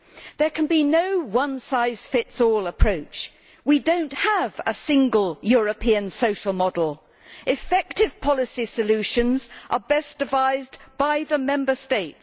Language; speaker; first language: English; native; English